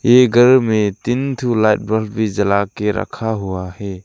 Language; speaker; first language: Hindi; non-native, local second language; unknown